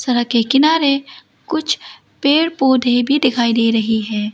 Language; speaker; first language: Hindi; early bilingual, other home language; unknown